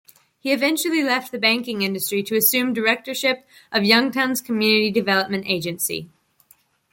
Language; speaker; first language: English; native; English